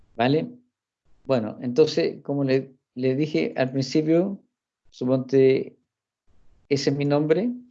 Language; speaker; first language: Spanish; early bilingual, heritage; Spanish